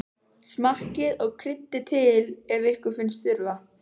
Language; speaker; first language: Icelandic; native; Icelandic